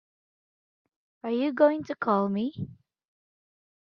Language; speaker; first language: English; non-native, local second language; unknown